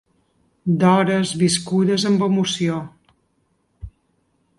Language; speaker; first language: Catalan; native; Catalan